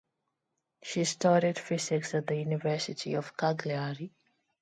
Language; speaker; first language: English; non-native, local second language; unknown